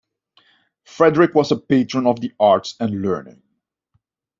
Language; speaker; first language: English; non-native, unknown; Dutch